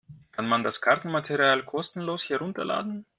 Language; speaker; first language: German; non-native, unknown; Russian